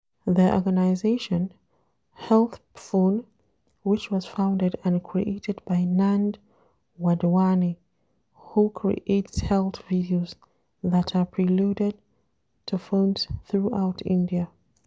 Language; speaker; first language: English; non-native, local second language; Hausa